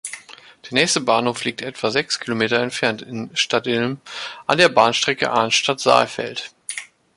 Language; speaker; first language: German; native; German